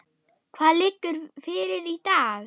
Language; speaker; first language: Icelandic; non-native, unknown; German